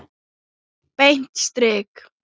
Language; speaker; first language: Icelandic; non-native, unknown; Thai